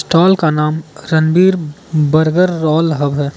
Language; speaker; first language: Hindi; non-native, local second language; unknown